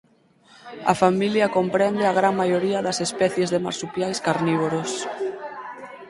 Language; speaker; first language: Galician; native; Galician